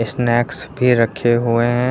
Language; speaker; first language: Hindi; native; Hindi